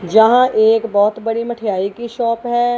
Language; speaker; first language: Hindi; non-native, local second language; Punjabi